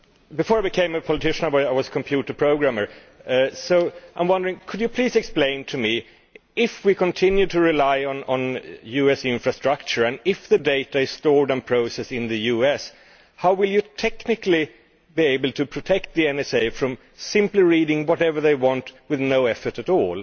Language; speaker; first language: English; non-native, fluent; Swedish